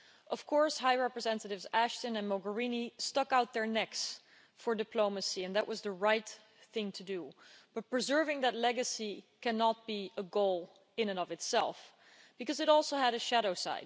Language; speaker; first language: English; non-native, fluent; Dutch